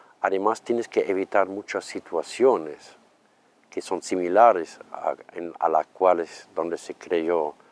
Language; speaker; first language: Spanish; non-native, fluent; German